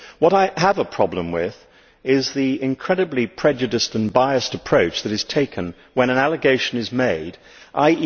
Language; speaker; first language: English; native; English